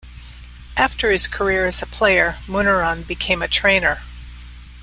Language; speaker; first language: English; native; English